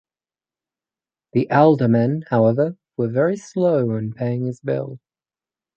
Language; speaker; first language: English; native; English